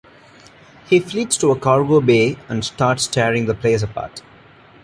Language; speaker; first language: English; non-native, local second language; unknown